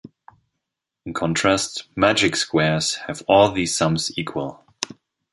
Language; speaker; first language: English; non-native, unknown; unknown